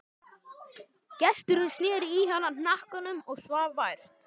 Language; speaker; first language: Icelandic; native; Icelandic